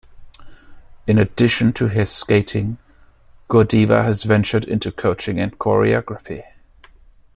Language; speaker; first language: English; non-native, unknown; German